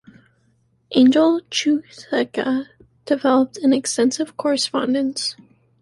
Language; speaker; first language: English; native; English